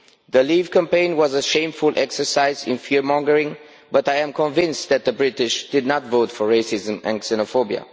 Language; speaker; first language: English; non-native, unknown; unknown